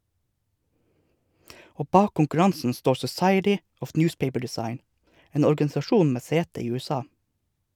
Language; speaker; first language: Norwegian; native; Norwegian